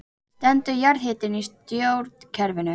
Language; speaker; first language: Icelandic; native; Icelandic